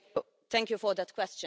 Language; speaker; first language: English; non-native, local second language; Maltese